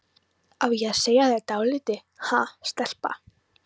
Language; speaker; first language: Icelandic; non-native, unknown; Polish